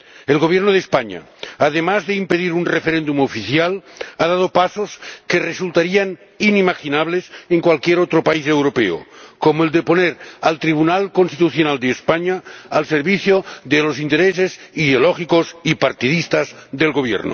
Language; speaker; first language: Spanish; non-native, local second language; Catalan